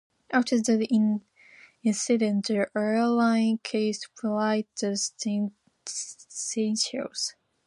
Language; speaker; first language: English; non-native, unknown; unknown